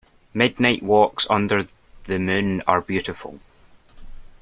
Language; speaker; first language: English; native; English